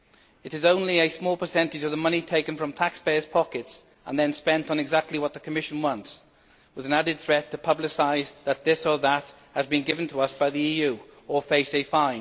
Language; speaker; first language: English; native; English